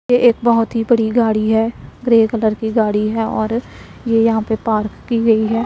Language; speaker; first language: Hindi; non-native, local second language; Punjabi